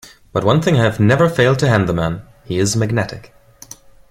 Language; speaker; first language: English; non-native, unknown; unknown